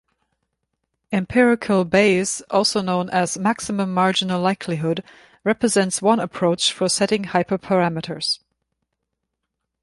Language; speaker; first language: English; non-native, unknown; German